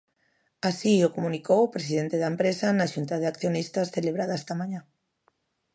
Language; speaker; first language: Galician; native; Galician